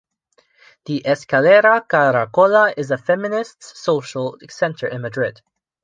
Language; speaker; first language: English; non-native, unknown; Chinese